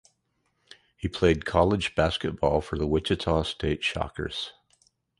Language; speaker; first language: English; native; English